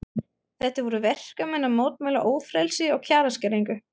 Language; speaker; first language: Icelandic; non-native, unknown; German